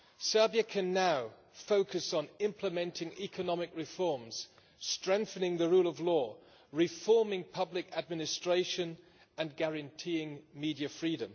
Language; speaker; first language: English; non-native, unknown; German